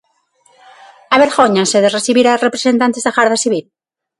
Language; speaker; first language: Galician; non-native, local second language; Spanish